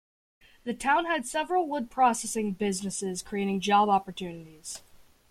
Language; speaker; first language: English; native; English